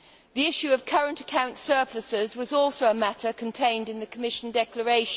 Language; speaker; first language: English; native; English